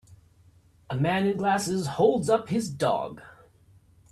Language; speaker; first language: English; native; English